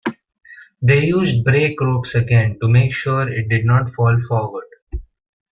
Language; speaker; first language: English; non-native, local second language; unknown